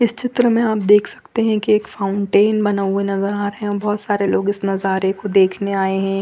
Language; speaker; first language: Hindi; non-native, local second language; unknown